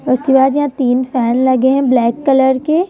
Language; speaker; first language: Hindi; native; Hindi